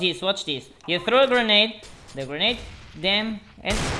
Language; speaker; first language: English; non-native, learner; Portuguese